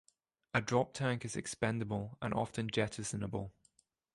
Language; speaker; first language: English; native; English